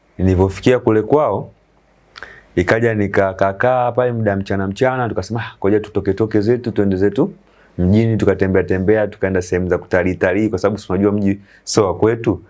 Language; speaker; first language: Swahili; native; Swahili